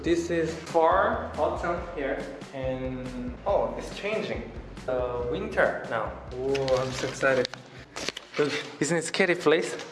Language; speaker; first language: English; non-native, learner; Korean